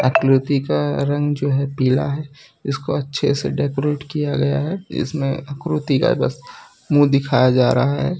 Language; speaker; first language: Hindi; non-native, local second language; Gujarati